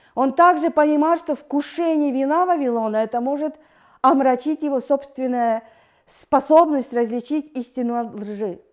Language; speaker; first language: Russian; non-native, fluent; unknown